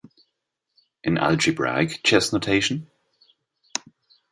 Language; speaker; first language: English; non-native, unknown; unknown